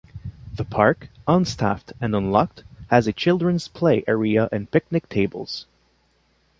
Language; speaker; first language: English; non-native, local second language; French